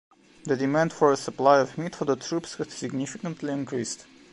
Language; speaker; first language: English; non-native, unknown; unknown